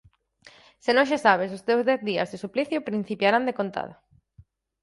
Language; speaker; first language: Galician; native; Galician